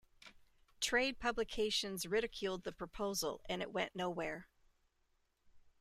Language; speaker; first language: English; native; English